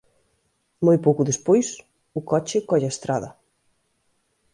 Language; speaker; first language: Galician; native; Galician